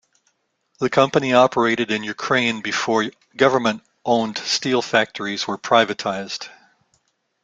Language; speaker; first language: English; native; English